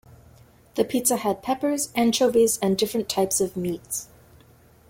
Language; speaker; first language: English; native; English